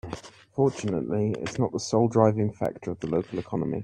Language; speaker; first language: English; native; English